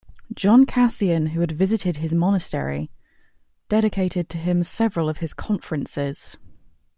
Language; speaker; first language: English; native; English